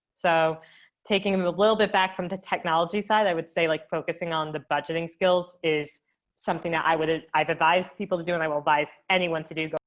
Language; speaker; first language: English; native; English